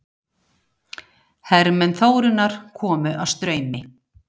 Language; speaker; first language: Icelandic; native; Icelandic